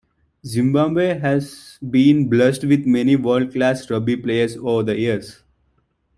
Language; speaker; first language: English; non-native, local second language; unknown